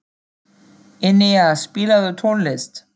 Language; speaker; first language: Icelandic; non-native, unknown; German